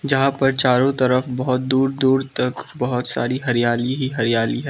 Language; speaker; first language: Hindi; non-native, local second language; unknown